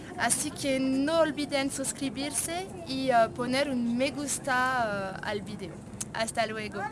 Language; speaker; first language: Spanish; non-native, fluent; French